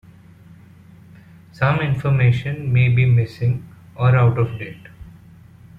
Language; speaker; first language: English; non-native, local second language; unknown